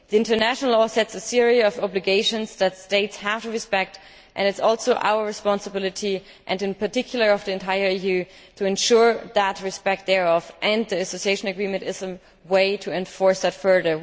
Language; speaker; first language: English; non-native, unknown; German